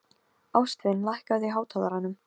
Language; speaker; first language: Icelandic; non-native, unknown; Polish